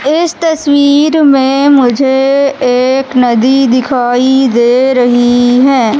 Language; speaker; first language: Hindi; native; Hindi